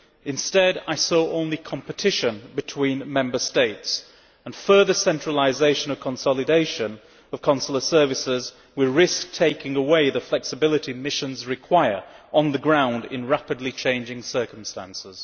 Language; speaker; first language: English; native; English